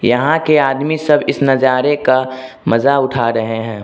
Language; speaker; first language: Hindi; non-native, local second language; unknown